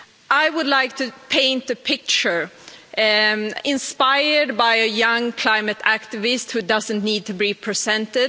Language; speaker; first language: English; non-native, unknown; Swedish